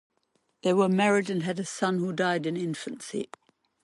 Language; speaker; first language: English; non-native, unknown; German